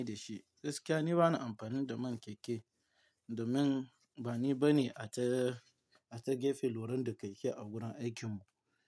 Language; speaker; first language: Hausa; non-native, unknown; Yoruba